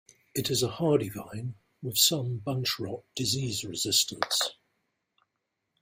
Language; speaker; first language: English; non-native, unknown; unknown